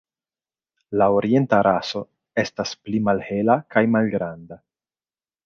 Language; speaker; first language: Esperanto; non-native, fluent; Italian